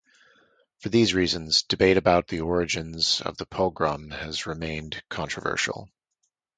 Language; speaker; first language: English; native; English